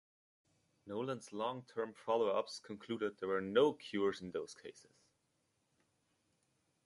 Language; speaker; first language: English; native; English